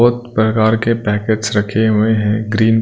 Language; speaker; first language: Hindi; non-native, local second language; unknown